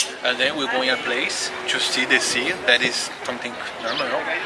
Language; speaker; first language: English; non-native, fluent; Portuguese